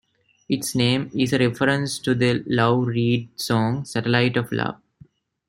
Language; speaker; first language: English; non-native, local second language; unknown